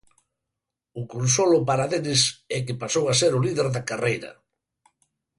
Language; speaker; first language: Galician; native; Galician